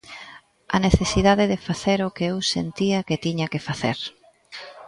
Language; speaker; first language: Galician; native; Galician